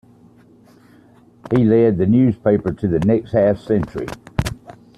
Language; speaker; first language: English; native; English